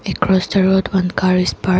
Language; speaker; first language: English; non-native, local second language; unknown